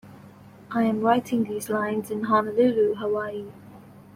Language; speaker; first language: English; non-native, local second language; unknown